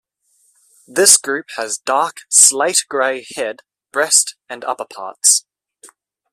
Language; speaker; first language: English; native; English